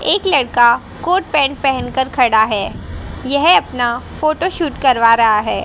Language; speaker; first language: Hindi; native; Hindi